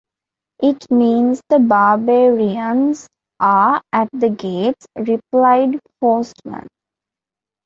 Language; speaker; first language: English; non-native, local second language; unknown